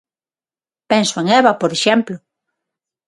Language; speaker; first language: Galician; non-native, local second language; Spanish